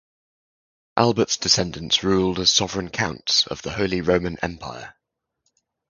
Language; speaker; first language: English; native; English